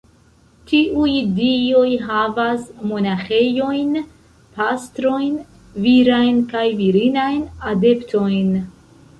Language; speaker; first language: Esperanto; non-native, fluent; Central Kurdish